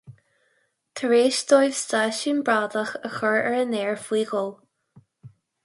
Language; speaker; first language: Irish; non-native, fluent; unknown